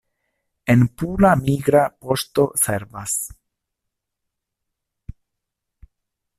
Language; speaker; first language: Esperanto; non-native, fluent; Italian